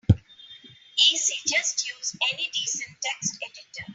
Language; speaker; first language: English; non-native, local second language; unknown